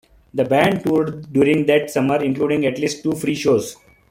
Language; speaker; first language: English; non-native, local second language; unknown